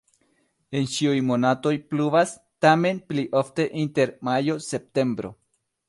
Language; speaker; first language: Esperanto; non-native, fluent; Spanish